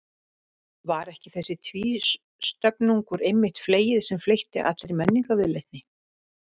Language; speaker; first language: Icelandic; native; Icelandic